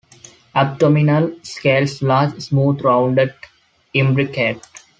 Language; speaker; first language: English; non-native, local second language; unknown